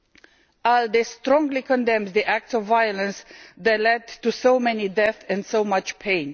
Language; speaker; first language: English; non-native, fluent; Romanian